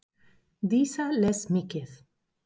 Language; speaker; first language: Icelandic; non-native, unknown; Spanish